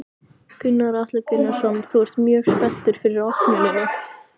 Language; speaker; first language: Icelandic; native; Icelandic